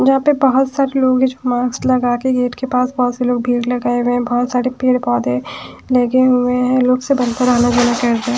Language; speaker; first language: Hindi; non-native, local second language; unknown